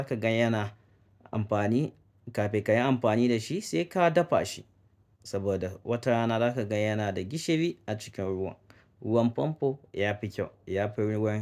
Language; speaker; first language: Hausa; native; Hausa